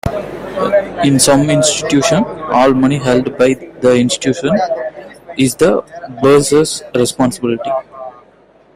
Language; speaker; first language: English; non-native, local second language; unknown